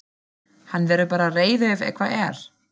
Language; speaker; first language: Icelandic; non-native, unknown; German